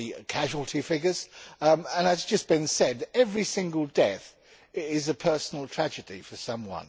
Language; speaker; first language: English; native; English